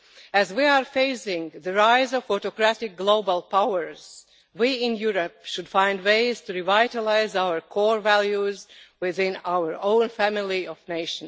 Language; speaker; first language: English; non-native, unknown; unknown